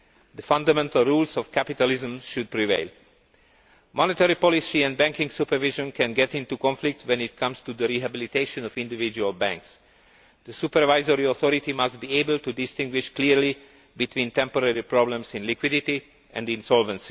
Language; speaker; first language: English; non-native, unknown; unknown